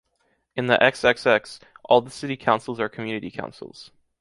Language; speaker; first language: English; native; English